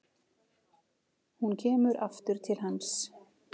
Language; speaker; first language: Icelandic; native; Icelandic